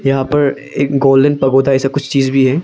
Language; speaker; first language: Hindi; non-native, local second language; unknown